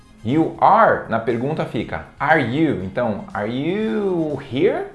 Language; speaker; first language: English; non-native, fluent; Portuguese